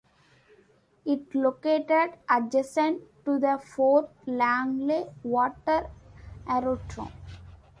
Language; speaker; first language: English; non-native, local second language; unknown